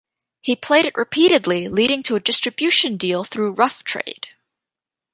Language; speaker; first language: English; native; English